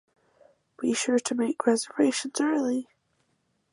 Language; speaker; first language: English; native; English